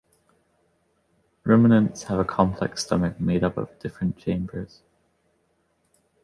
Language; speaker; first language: English; native; English